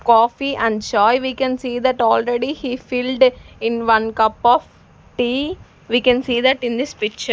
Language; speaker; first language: English; non-native, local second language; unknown